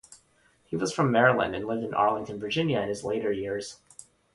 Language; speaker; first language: English; non-native, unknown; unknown